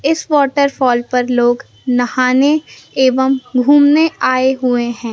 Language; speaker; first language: Hindi; native; Hindi